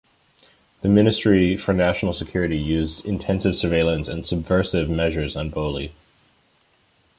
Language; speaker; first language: English; native; English